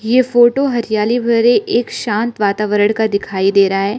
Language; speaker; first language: Hindi; non-native, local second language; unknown